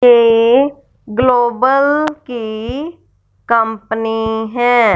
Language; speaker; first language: Hindi; non-native, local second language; Punjabi